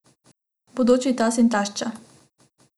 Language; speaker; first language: Slovenian; non-native, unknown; Macedonian